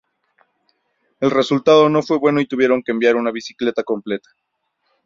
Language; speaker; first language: Spanish; native; Spanish